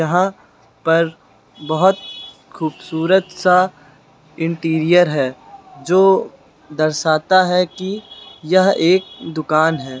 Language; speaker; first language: Hindi; native; Hindi